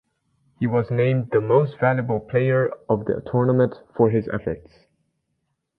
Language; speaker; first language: English; native; English